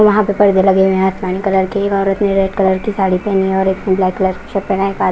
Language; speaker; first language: Hindi; non-native, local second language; Punjabi